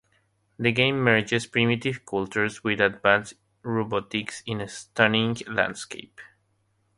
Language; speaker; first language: English; non-native, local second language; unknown